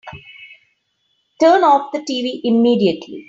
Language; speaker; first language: English; non-native, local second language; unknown